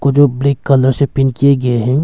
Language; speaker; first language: Hindi; early bilingual, other home language; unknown